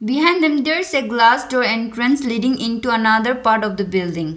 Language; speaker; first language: English; non-native, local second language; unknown